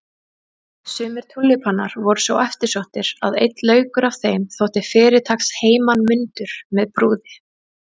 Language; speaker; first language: Icelandic; native; Icelandic